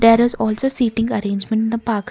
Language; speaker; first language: English; non-native, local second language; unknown